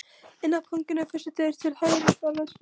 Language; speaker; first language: Icelandic; non-native, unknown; Polish